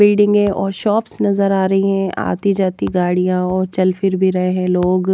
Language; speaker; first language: Hindi; native; Hindi